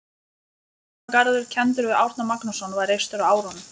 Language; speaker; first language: Icelandic; non-native, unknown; Lithuanian